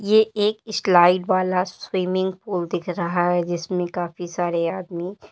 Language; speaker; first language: Hindi; native; Hindi